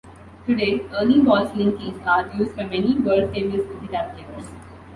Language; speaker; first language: English; non-native, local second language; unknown